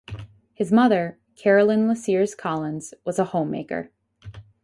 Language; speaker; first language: English; native; English